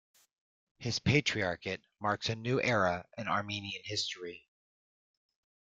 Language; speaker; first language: English; native; English